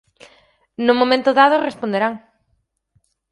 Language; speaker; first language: Galician; native; Galician